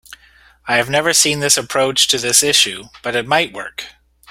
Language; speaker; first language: English; native; English